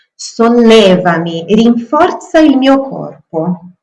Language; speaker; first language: Italian; non-native, fluent; Portuguese